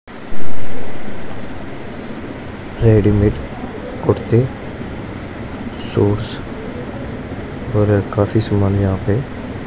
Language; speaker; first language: Hindi; non-native, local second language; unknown